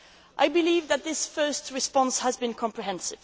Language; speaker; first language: English; non-native, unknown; Swedish